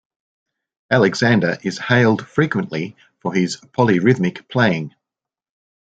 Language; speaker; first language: English; native; English